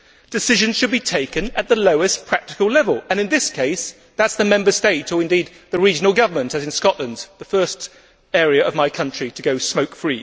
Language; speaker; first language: English; native; English